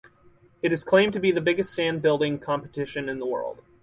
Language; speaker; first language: English; native; English